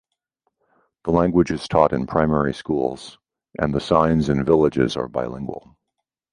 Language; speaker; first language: English; native; English